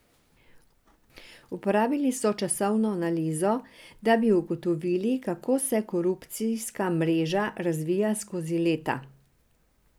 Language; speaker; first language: Slovenian; non-native, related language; Serbian